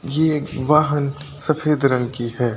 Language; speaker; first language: Hindi; native; Hindi